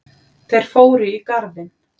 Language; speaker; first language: Icelandic; native; Icelandic